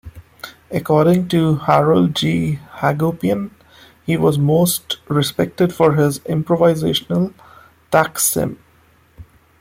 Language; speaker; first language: English; non-native, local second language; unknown